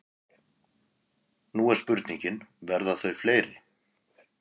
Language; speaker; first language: Icelandic; native; Icelandic